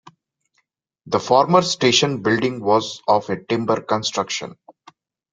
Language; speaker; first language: English; non-native, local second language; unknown